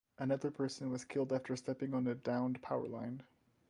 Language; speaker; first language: English; non-native, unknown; French